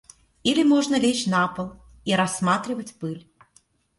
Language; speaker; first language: Russian; native; Russian